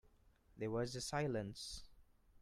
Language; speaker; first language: English; non-native, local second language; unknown